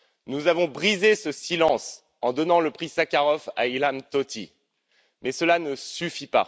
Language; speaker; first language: French; native; French